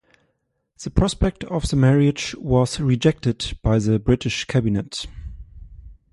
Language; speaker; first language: English; non-native, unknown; German